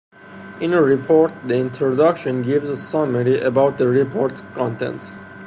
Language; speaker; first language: English; non-native, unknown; Persian